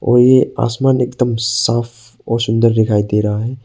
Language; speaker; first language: Hindi; non-native, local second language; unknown